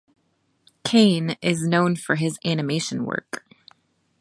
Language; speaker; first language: English; native; English